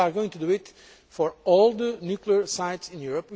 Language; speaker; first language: English; non-native, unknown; Portuguese